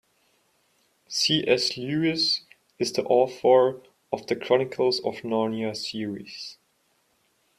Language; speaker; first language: English; non-native, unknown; German